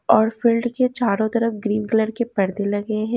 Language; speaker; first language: Hindi; native; Hindi